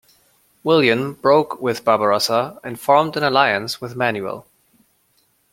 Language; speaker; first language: English; non-native, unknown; German